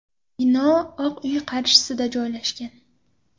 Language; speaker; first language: Uzbek; non-native, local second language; Kara-Kalpak